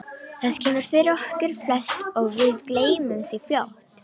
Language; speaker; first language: Icelandic; non-native, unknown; Romanian